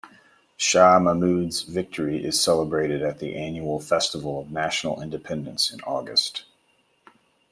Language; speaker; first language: English; native; English